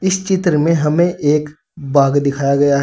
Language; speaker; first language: Hindi; native; Hindi